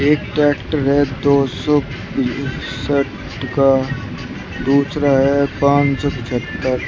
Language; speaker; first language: Hindi; native; Hindi